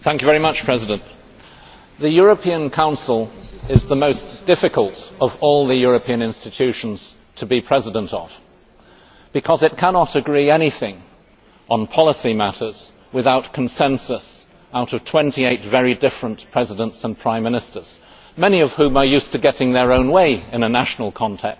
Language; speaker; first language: English; native; English